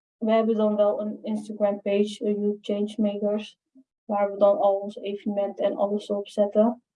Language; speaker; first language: Dutch; early bilingual, other home language; Somali